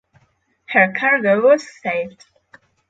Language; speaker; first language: English; non-native, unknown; Polish